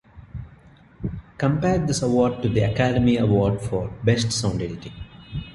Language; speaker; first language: English; non-native, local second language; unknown